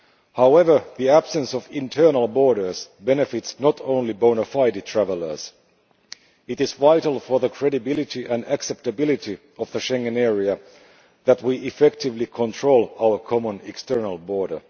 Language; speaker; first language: English; non-native, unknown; Finnish